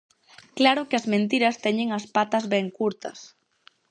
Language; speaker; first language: Galician; native; Galician